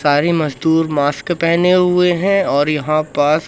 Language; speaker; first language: Hindi; native; Hindi